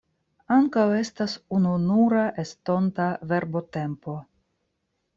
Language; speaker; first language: Esperanto; non-native, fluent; Russian